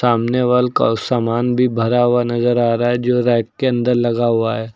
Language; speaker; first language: Hindi; native; Hindi